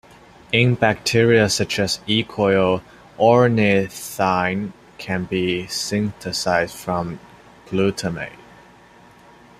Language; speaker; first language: English; non-native, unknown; Chinese